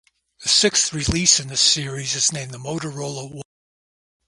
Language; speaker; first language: English; native; English